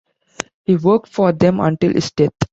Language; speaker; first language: English; non-native, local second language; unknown